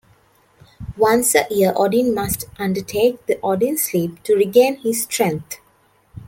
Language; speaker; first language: English; non-native, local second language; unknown